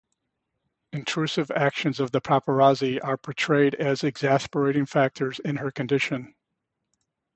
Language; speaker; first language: English; native; English